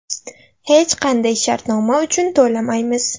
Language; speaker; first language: Uzbek; non-native, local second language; Russian